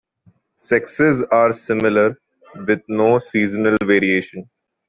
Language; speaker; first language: English; non-native, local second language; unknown